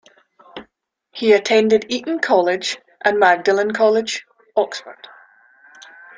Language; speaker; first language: English; native; English